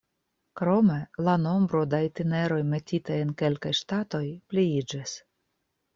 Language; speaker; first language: Esperanto; non-native, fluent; Russian